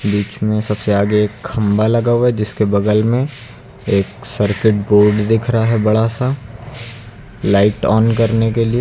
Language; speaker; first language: Hindi; native; Hindi